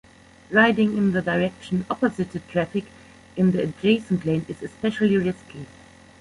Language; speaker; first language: English; non-native, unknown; German